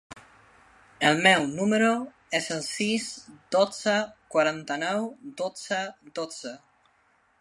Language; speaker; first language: Catalan; non-native, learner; Spanish